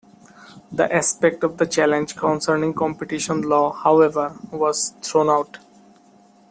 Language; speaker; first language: English; non-native, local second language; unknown